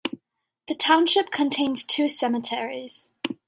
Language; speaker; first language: English; native; English